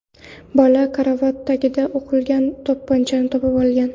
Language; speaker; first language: Uzbek; non-native, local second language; Kara-Kalpak